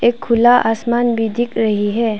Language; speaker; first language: Hindi; non-native, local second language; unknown